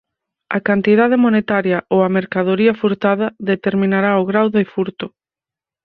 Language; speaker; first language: Galician; native; Galician